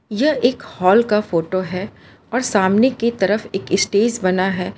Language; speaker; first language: Hindi; non-native, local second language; Gujarati